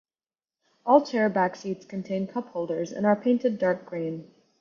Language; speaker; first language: English; native; English